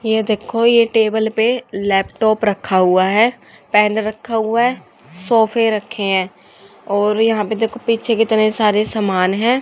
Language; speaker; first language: Hindi; native; Hindi